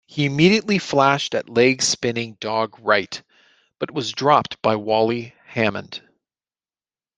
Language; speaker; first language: English; native; English